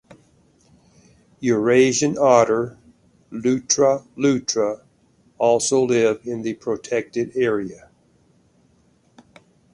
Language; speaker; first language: English; native; English